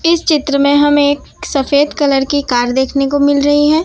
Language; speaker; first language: Hindi; non-native, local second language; Gujarati